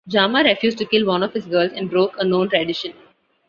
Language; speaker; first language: English; non-native, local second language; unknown